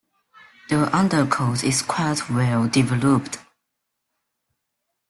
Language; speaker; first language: English; non-native, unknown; Chinese